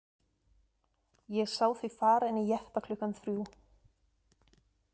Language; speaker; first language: Icelandic; non-native, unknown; German